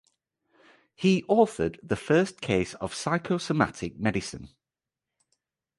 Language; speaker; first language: English; native; English